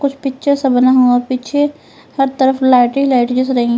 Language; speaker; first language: Hindi; native; Hindi